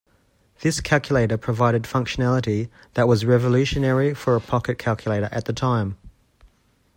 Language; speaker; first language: English; native; English